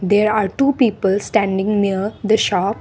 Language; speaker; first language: English; non-native, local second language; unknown